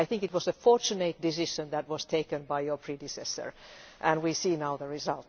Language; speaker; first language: English; non-native, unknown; Finnish